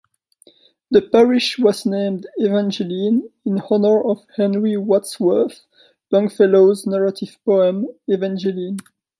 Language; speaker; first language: English; non-native, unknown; French